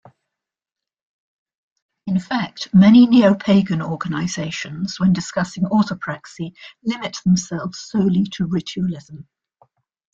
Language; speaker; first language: English; native; English